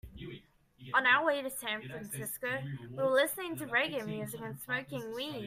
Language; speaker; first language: English; native; English